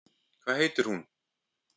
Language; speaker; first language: Icelandic; native; Icelandic